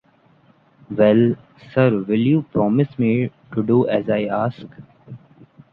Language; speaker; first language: English; non-native, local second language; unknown